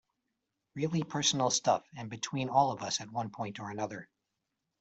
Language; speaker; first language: English; native; English